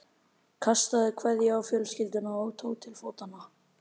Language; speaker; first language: Icelandic; native; Icelandic